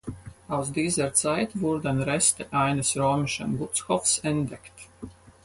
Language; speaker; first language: German; non-native, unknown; Latvian